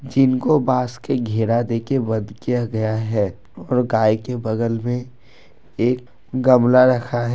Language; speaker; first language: Hindi; non-native, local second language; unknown